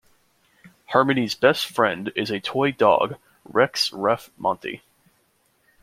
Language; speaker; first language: English; native; English